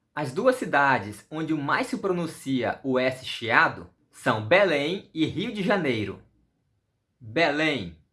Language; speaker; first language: Portuguese; native; Portuguese